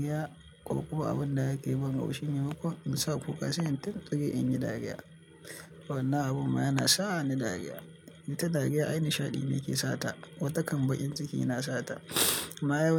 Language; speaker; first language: Hausa; native; Hausa